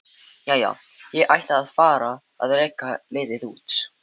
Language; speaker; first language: Icelandic; non-native, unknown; Filipino